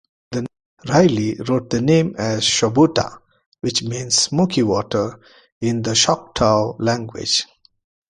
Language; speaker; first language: English; non-native, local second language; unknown